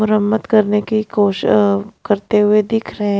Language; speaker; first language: Hindi; non-native, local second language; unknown